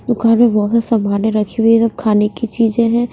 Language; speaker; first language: Hindi; non-native, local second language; Punjabi